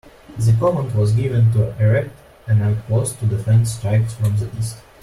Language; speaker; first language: English; non-native, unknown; Russian